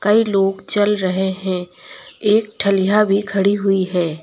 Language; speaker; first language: Hindi; native; Hindi